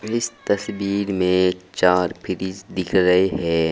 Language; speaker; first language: Hindi; native; Hindi